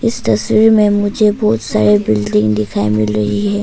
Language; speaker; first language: Hindi; non-native, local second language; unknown